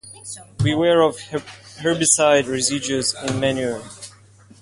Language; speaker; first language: English; non-native, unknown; Russian